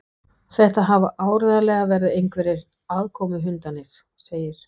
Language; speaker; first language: Icelandic; non-native, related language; Danish